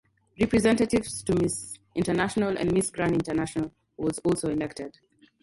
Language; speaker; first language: English; non-native, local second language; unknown